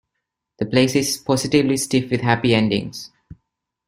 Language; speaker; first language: English; non-native, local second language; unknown